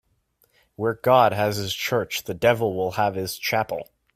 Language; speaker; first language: English; native; English